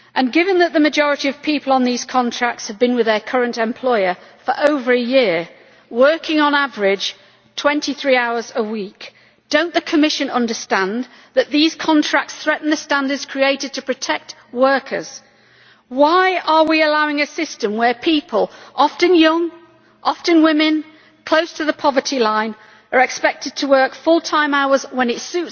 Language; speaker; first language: English; native; English